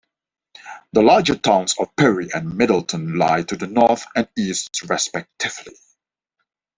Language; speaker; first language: English; non-native, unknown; Dutch